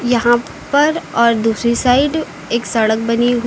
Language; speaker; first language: Hindi; native; Hindi